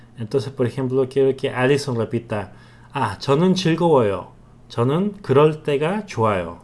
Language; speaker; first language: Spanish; early bilingual, other home language; Korean